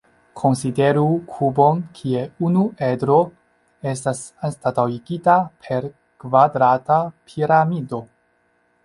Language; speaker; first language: Esperanto; non-native, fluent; Chinese